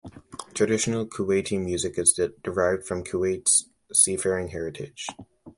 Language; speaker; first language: English; native; English